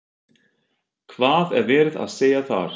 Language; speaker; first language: Icelandic; non-native, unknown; German